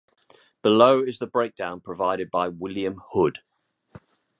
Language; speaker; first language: English; native; English